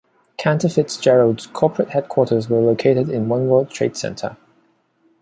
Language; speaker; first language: English; non-native, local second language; Cantonese